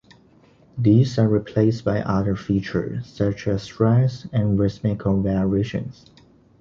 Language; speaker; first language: English; non-native, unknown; Chinese